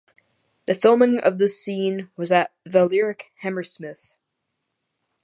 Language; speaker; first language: English; native; English